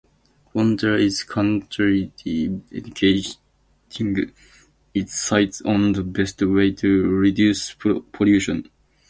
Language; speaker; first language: English; native; English